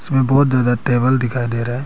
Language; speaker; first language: Hindi; non-native, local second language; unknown